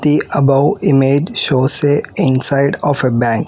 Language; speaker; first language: English; non-native, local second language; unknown